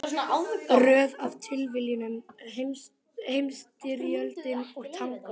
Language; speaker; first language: Icelandic; native; Icelandic